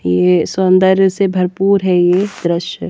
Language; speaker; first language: Hindi; native; Hindi